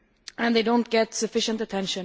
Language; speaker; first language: English; non-native, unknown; Swedish